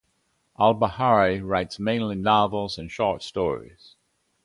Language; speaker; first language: English; native; English